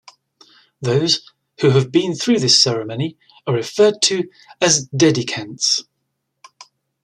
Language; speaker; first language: English; native; English